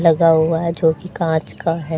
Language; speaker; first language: Hindi; native; Hindi